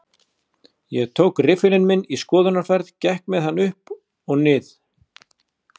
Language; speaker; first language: Icelandic; native; Icelandic